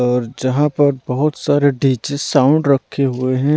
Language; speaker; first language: Hindi; non-native, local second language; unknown